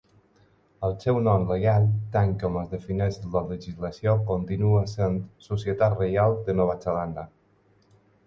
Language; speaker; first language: Catalan; non-native, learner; Spanish